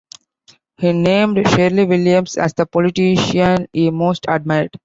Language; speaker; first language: English; non-native, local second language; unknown